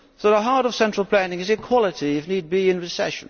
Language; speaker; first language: English; non-native, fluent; Dutch